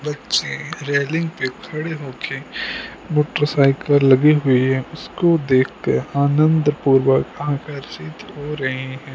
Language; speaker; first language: Hindi; non-native, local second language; Punjabi